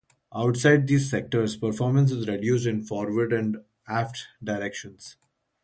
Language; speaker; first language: English; non-native, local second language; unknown